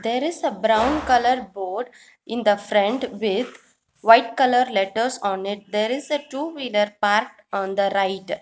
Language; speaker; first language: English; non-native, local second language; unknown